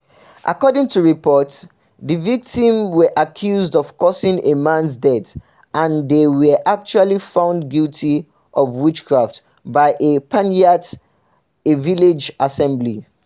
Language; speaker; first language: English; non-native, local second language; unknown